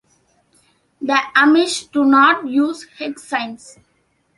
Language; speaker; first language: English; non-native, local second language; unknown